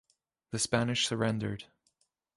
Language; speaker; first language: English; native; English